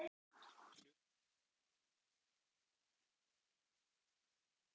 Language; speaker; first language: Icelandic; native; Icelandic